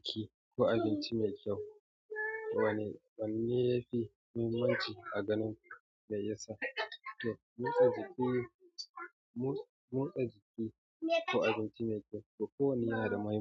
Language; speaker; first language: Hausa; native; Hausa